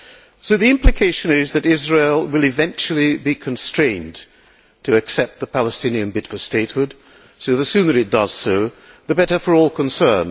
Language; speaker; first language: English; non-native, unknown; Hungarian